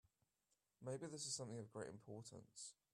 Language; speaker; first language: English; native; English